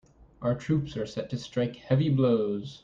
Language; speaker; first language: English; native; English